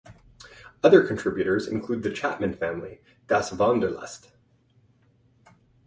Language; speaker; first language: English; native; English